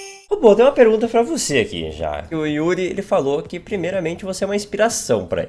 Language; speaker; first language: Portuguese; native; Portuguese